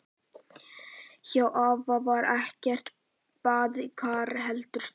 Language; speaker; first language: Icelandic; native; Icelandic